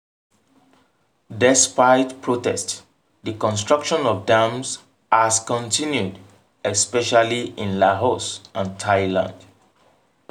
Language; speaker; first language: English; non-native, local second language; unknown